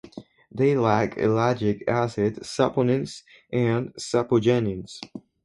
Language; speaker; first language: English; non-native, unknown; Spanish